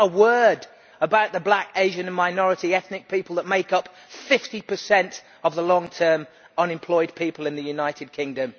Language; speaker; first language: English; native; English